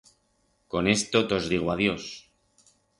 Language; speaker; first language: Aragonese; non-native, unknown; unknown